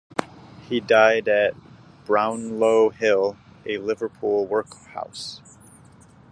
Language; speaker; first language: English; native; English